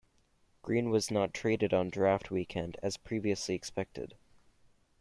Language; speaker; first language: English; native; English